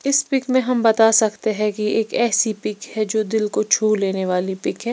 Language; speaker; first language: Hindi; non-native, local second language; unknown